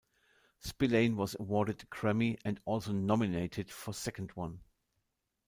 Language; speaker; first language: English; non-native, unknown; German